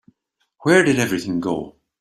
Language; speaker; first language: English; native; English